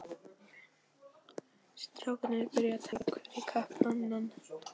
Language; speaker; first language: Icelandic; non-native, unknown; Polish